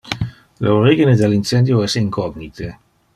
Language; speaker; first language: Interlingua; non-native, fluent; Dutch